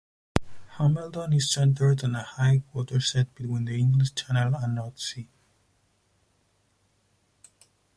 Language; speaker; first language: English; non-native, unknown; Spanish